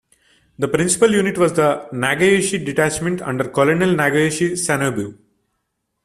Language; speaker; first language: English; non-native, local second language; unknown